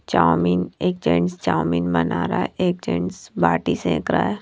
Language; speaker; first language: Hindi; non-native, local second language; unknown